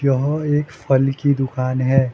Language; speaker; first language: Hindi; non-native, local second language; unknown